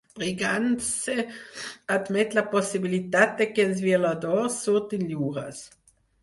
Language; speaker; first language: Catalan; non-native, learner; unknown